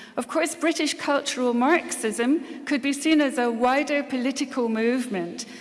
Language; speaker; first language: English; native; English